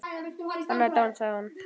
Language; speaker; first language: Icelandic; native; Icelandic